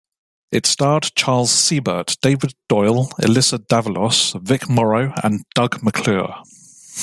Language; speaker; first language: English; native; English